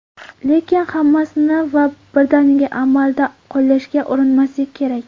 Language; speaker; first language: Uzbek; non-native, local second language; Kara-Kalpak